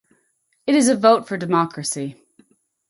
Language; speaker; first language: English; native; English